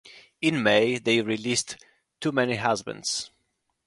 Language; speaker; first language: English; non-native, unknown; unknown